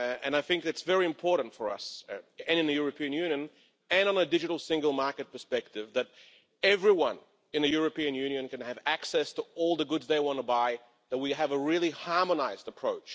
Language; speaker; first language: English; non-native, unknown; Lithuanian